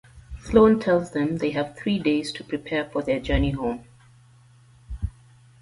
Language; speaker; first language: English; non-native, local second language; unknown